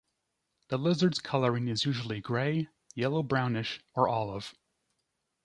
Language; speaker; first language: English; native; English